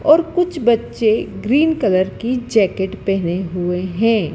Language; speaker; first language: Hindi; native; Hindi